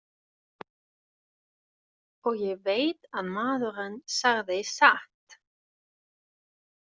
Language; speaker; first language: Icelandic; non-native, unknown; German